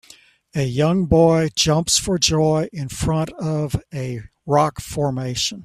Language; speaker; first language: English; native; English